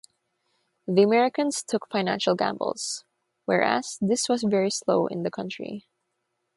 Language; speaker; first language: English; non-native, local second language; Filipino